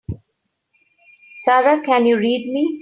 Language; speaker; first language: English; non-native, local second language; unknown